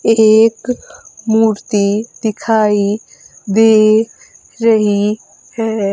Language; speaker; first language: Hindi; native; Hindi